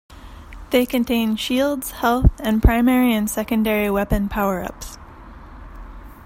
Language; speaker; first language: English; native; English